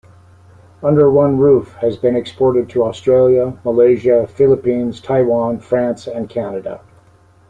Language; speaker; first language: English; native; English